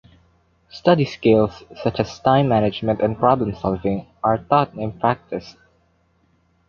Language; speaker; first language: English; non-native, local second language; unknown